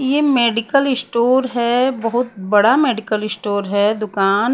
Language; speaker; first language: Hindi; non-native, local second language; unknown